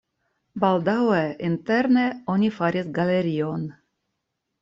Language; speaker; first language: Esperanto; non-native, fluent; Russian